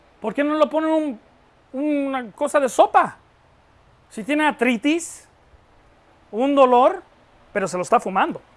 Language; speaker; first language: Spanish; non-native, fluent; English